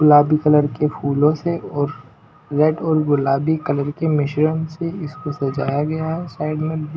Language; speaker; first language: Hindi; non-native, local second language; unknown